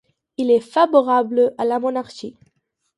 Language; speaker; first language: French; non-native, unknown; Catalan